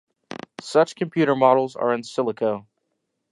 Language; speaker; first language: English; native; English